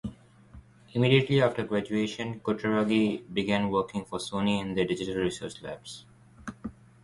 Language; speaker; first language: English; non-native, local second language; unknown